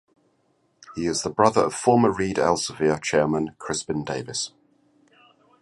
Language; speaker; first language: English; native; English